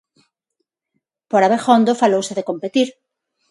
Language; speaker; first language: Galician; non-native, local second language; Spanish